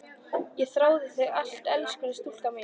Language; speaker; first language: Icelandic; native; Icelandic